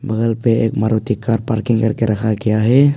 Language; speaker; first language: Hindi; non-native, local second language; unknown